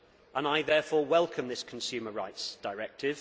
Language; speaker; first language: English; native; English